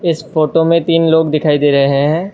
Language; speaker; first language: Hindi; non-native, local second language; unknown